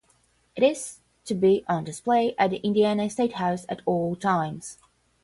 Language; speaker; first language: English; non-native, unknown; Portuguese